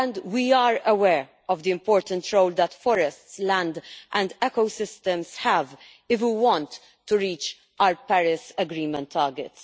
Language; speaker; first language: English; non-native, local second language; Maltese